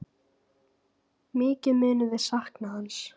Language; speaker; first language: Icelandic; native; Icelandic